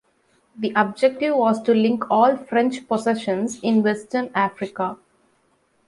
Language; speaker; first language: English; non-native, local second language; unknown